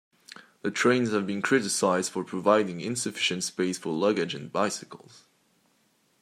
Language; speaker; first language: English; non-native, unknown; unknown